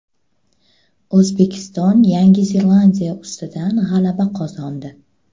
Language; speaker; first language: Uzbek; native; Uzbek